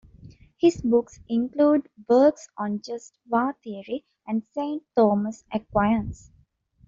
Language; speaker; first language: English; non-native, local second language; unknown